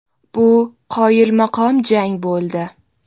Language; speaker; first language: Uzbek; native; Uzbek